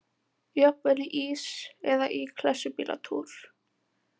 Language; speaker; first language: Icelandic; native; Icelandic